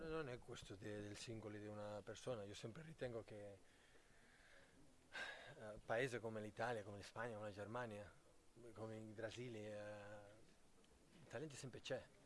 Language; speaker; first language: Italian; non-native, fluent; Catalan